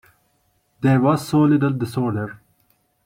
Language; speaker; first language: English; non-native, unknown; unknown